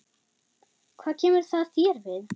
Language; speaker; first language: Icelandic; non-native, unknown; German